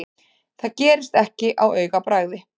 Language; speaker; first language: Icelandic; native; Icelandic